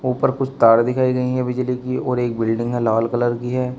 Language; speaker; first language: Hindi; native; Hindi